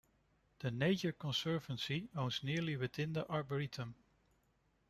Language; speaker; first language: English; non-native, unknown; Dutch